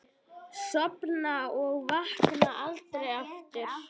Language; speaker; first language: Icelandic; native; Icelandic